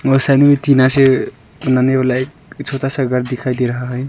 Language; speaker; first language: Hindi; non-native, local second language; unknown